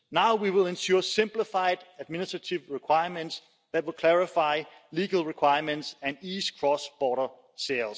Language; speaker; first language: English; non-native, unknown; Danish